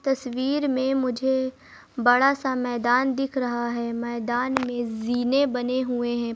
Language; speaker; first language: Hindi; native; Hindi